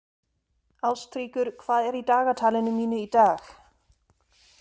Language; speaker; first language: Icelandic; non-native, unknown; German